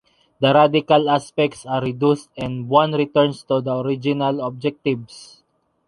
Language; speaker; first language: English; non-native, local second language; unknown